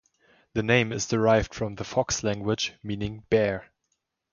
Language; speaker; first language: English; non-native, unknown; German